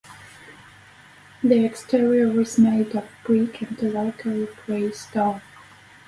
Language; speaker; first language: English; native; English